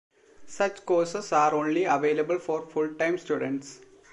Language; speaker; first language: English; non-native, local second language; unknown